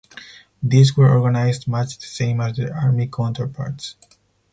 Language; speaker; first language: English; non-native, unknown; Spanish